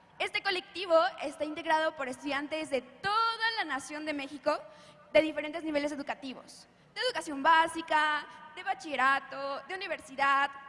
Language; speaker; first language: Spanish; native; Spanish